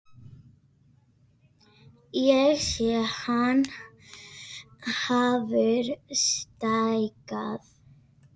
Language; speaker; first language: Icelandic; non-native, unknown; Spanish